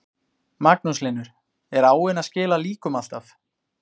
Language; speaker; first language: Icelandic; native; Icelandic